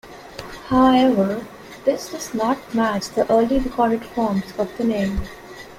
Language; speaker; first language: English; non-native, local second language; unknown